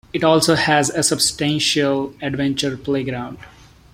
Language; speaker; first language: English; non-native, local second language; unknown